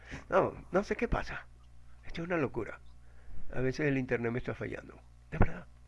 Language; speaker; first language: Spanish; native; Spanish